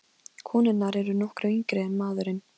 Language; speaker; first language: Icelandic; non-native, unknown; Polish